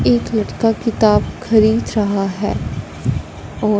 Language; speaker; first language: Hindi; non-native, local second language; Punjabi